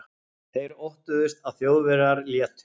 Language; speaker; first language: Icelandic; native; Icelandic